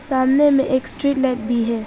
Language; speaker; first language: Hindi; non-native, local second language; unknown